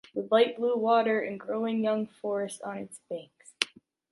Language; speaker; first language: English; native; English